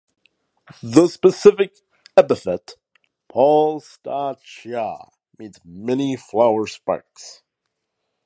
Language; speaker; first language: English; native; English